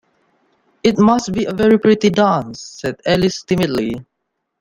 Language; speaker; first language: English; non-native, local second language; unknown